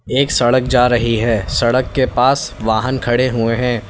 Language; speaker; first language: Hindi; native; Hindi